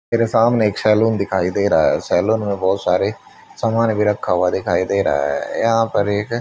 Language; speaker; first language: Hindi; native; Hindi